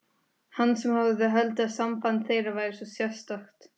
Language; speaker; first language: Icelandic; non-native, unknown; Spanish